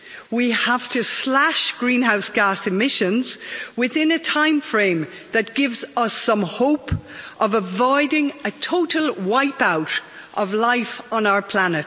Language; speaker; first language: English; native; English